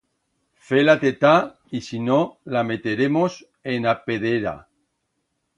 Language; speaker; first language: Aragonese; native; Aragonese